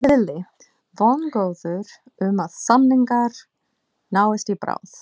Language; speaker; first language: Icelandic; non-native, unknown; English